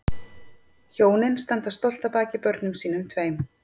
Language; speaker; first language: Icelandic; native; Icelandic